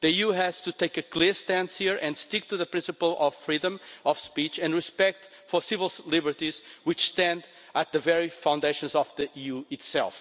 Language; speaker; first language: English; non-native, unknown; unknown